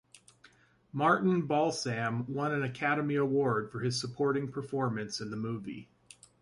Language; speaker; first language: English; native; English